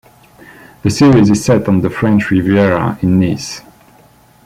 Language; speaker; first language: English; non-native, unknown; French